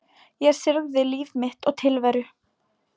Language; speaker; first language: Icelandic; non-native, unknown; Polish